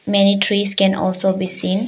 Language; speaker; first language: English; non-native, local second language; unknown